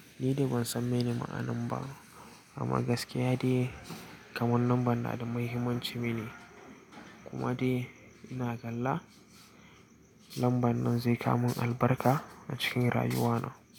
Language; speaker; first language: Hausa; native; Hausa